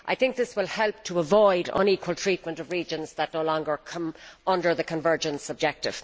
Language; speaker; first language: English; native; English